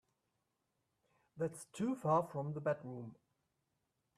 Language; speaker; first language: English; native; English